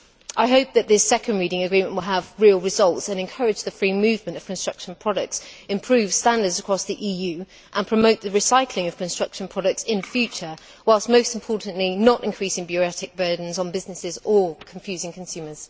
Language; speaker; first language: English; native; English